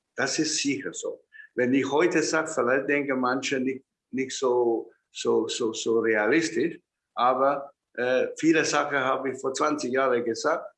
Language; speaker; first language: German; non-native, fluent; Chinese